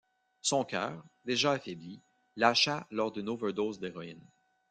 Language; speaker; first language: French; native; French